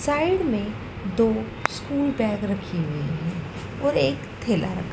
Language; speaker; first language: Hindi; native; Hindi